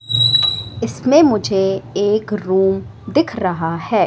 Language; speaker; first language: Hindi; native; Hindi